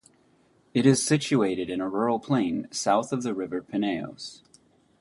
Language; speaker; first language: English; native; English